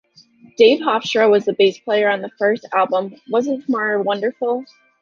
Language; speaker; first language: English; native; English